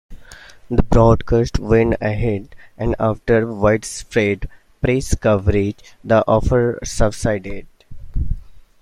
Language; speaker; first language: English; native; English